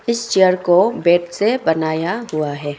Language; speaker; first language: Hindi; non-native, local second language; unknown